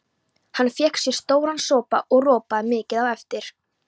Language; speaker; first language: Icelandic; non-native, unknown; Polish